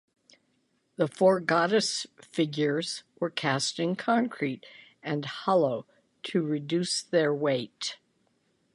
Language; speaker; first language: English; native; English